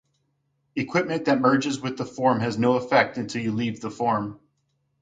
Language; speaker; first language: English; native; English